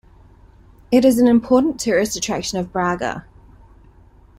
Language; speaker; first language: English; native; English